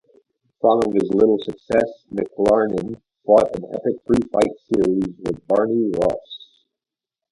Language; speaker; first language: English; native; English